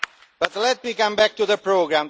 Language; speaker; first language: English; non-native, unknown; Italian